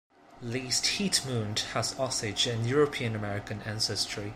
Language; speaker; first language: English; non-native, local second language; Cantonese